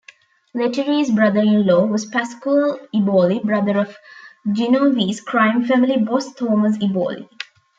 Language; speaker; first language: English; non-native, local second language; Tamil